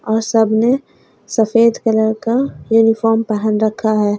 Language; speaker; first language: Hindi; native; Hindi